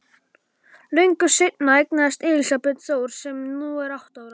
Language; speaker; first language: Icelandic; non-native, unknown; Polish